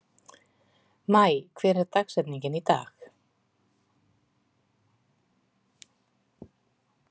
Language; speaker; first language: Icelandic; native; Icelandic